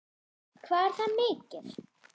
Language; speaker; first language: Icelandic; non-native, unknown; German